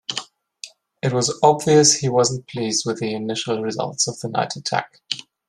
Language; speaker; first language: English; non-native, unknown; German